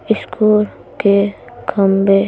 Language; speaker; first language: Hindi; native; Hindi